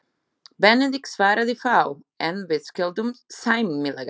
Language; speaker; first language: Icelandic; non-native, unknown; Slovak